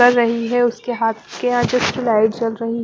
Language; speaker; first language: Hindi; non-native, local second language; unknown